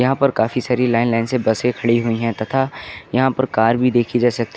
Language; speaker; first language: Hindi; native; Hindi